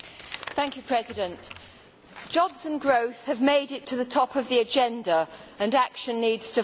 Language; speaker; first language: English; native; English